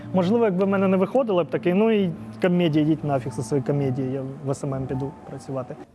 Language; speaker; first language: Ukrainian; non-native, local second language; Russian